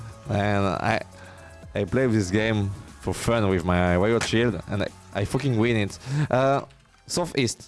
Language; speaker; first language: English; non-native, learner; French